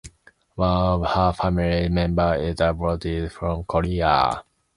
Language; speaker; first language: English; non-native, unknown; Japanese